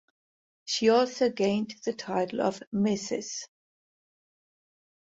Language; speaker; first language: English; non-native, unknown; German